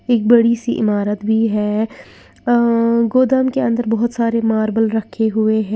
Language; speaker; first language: Hindi; native; Hindi